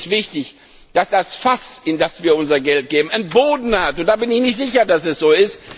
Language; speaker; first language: German; non-native, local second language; Luxembourgish